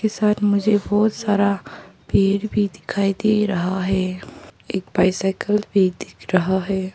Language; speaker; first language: Hindi; non-native, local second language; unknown